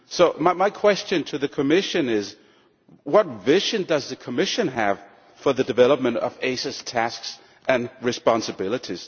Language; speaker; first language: English; non-native, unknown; Danish